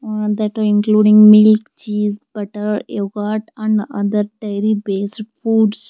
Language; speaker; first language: English; non-native, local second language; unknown